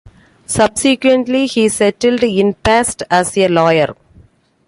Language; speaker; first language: English; non-native, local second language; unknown